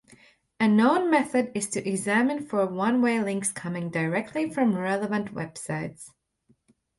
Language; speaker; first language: English; non-native, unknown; Latvian